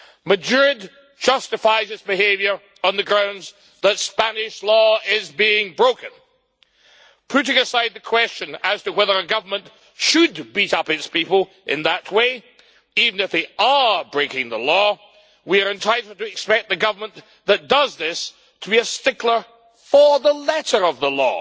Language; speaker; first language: English; native; English